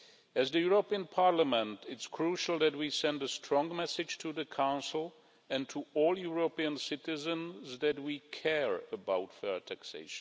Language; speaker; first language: English; non-native, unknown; Czech